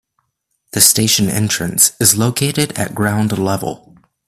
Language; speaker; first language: English; native; English